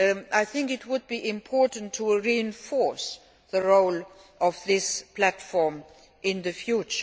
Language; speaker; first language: English; non-native, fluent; Luxembourgish